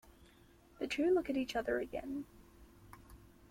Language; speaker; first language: English; native; English